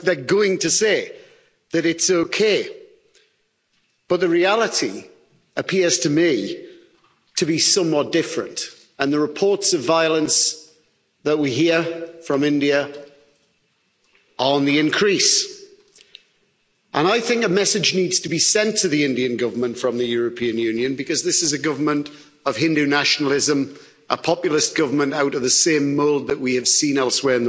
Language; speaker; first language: English; native; English